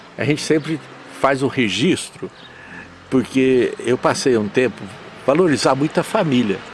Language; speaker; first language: Portuguese; non-native, fluent; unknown